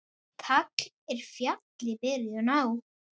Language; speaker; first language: Icelandic; native; Icelandic